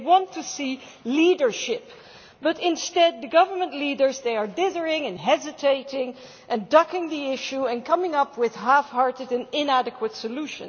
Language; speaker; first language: English; non-native, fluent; Dutch